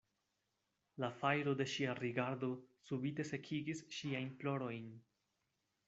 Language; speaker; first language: Esperanto; non-native, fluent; Spanish